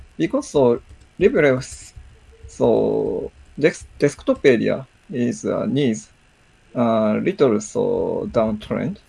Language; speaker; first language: English; non-native, learner; Japanese